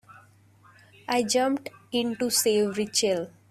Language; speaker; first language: English; non-native, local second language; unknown